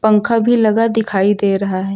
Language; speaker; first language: Hindi; native; Hindi